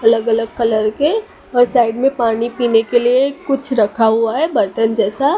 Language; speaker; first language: Hindi; non-native, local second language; Gujarati